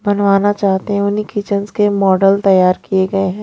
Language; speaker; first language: Hindi; non-native, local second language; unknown